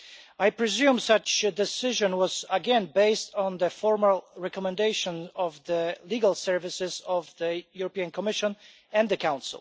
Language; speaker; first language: English; non-native, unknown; Polish